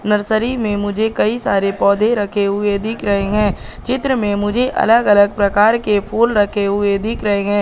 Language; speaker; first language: Hindi; native; Hindi